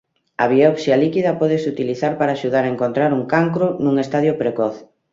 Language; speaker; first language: Galician; native; Galician